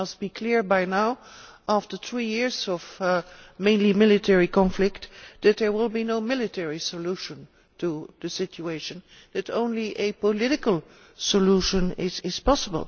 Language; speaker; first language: English; non-native, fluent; Dutch